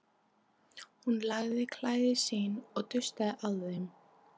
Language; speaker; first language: Icelandic; non-native, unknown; Polish